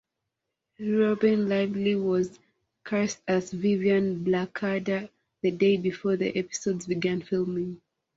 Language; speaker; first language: English; non-native, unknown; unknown